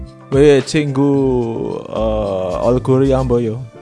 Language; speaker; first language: Korean; non-native, learner; Indonesian